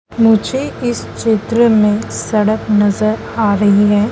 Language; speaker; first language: Hindi; native; Hindi